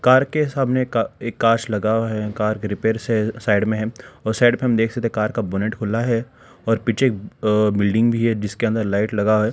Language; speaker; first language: Hindi; non-native, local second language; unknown